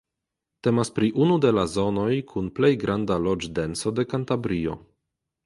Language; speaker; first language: Esperanto; non-native, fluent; Polish